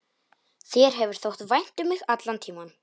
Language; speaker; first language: Icelandic; non-native, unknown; Polish